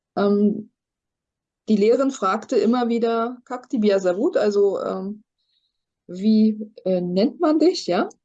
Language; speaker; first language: German; native; German